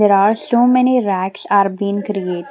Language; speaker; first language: English; non-native, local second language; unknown